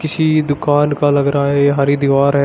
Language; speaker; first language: Hindi; native; Hindi